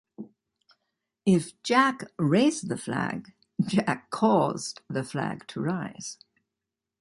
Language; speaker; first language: English; native; English